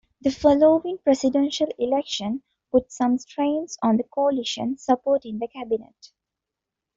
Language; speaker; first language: English; non-native, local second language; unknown